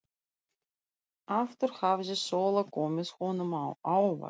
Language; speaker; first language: Icelandic; non-native, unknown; Russian